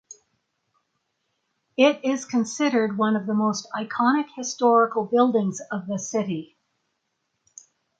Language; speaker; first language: English; native; English